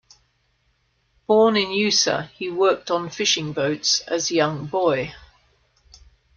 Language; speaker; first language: English; native; English